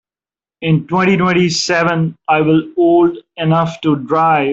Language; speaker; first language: English; non-native, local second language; Urdu